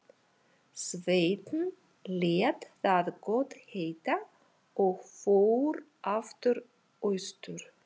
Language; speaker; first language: Icelandic; non-native, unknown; Russian